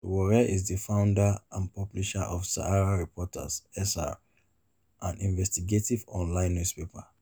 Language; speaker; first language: English; non-native, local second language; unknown